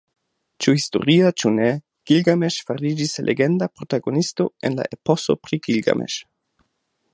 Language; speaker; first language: Esperanto; non-native, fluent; German